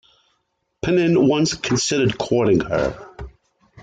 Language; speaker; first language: English; native; English